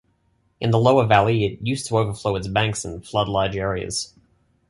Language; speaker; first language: English; native; English